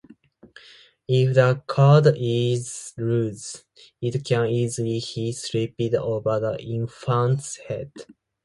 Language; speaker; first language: English; non-native, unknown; Japanese